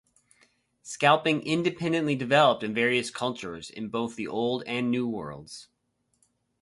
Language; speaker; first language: English; native; English